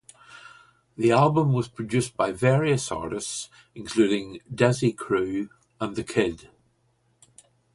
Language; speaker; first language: English; native; English